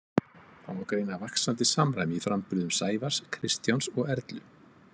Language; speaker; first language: Icelandic; native; Icelandic